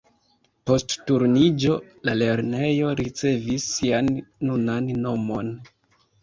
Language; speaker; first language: Esperanto; non-native, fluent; Kinyarwanda